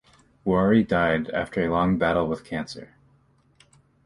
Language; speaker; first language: English; native; English